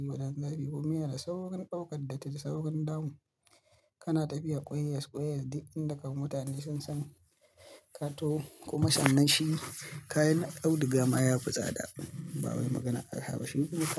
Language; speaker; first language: Hausa; native; Hausa